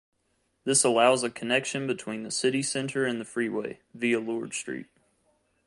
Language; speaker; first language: English; native; English